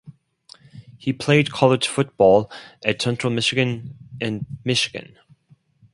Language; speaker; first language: English; non-native, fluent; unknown